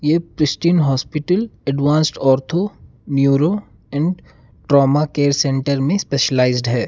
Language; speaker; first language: Hindi; non-native, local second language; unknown